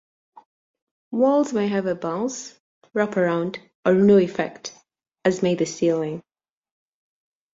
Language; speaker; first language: English; native; English